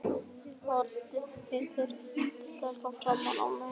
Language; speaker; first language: Icelandic; native; Icelandic